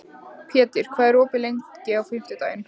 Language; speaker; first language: Icelandic; native; Icelandic